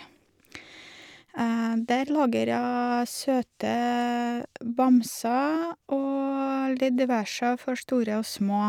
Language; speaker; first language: Norwegian; non-native, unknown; Russian